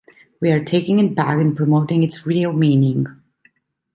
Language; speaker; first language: English; non-native, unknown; Italian